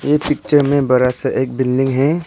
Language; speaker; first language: Hindi; non-native, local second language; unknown